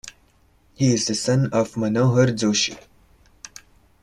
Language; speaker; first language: English; non-native, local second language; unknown